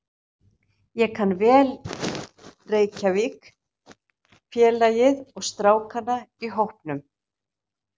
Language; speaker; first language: Icelandic; native; Icelandic